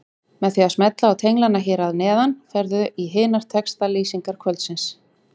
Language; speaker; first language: Icelandic; native; Icelandic